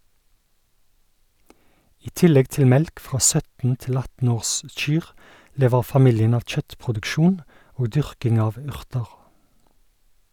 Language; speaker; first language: Norwegian; native; Norwegian